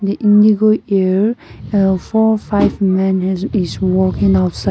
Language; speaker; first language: English; non-native, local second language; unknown